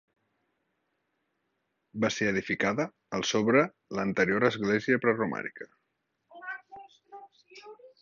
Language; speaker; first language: Catalan; native; Catalan